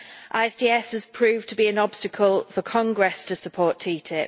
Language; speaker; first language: English; native; English